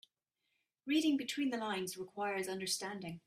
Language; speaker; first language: English; native; English